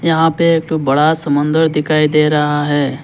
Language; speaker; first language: Hindi; non-native, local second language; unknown